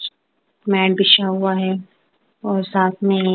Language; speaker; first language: Hindi; non-native, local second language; Punjabi